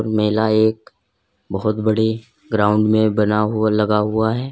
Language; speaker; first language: Hindi; native; Hindi